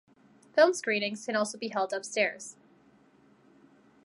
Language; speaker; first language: English; non-native, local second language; French